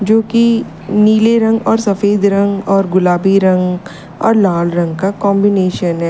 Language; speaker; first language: Hindi; native; Hindi